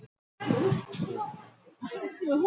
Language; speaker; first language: Icelandic; non-native, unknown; Russian